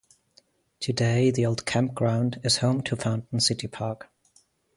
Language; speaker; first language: English; non-native, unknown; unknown